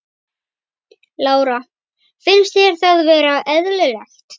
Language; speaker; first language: Icelandic; native; Icelandic